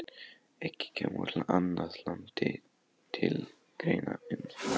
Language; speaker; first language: Icelandic; non-native, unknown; Polish